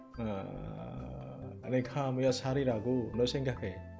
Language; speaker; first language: Korean; non-native, learner; Indonesian